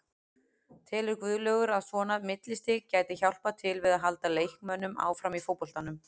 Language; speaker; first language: Icelandic; native; Icelandic